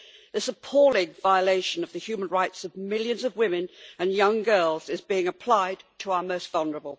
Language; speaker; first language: English; native; English